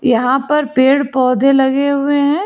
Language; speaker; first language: Hindi; non-native, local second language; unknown